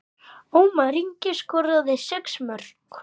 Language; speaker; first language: Icelandic; native; Icelandic